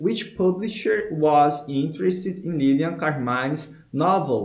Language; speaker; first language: English; non-native, fluent; Portuguese